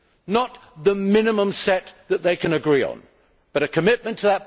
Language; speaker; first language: English; native; English